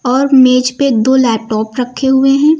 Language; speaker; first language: Hindi; native; Hindi